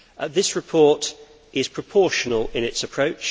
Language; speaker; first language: English; native; English